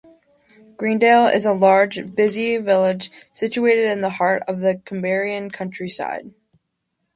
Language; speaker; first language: English; native; English